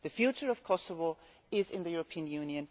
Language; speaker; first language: English; non-native, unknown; German